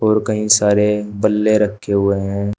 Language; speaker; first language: Hindi; native; Hindi